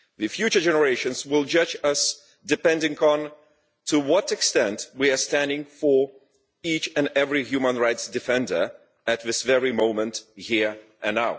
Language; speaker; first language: English; non-native, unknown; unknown